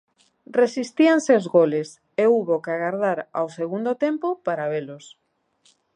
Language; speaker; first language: Galician; native; Galician